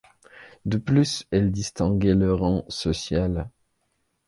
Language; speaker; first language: French; non-native, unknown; Belarusian